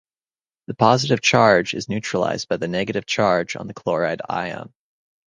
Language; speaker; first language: English; native; English